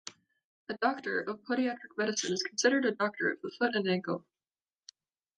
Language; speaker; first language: English; native; English